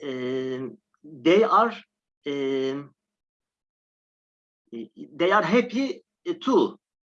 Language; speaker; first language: English; non-native, learner; Turkish